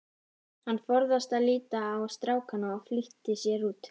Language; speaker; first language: Icelandic; native; Icelandic